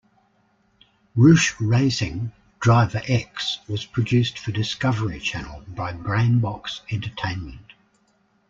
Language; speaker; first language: English; native; English